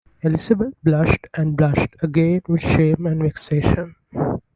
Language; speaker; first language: English; non-native, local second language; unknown